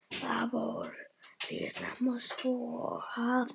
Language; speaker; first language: Icelandic; native; Icelandic